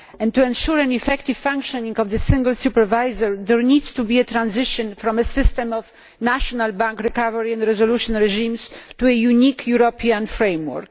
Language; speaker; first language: English; non-native, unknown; Polish